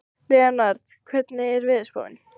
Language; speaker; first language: Icelandic; native; Icelandic